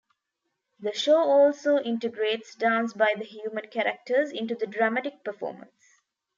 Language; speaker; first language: English; non-native, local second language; Tamil